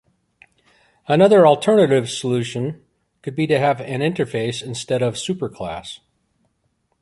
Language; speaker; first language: English; native; English